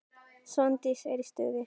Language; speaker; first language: Icelandic; native; Icelandic